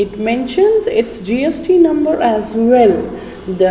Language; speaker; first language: English; non-native, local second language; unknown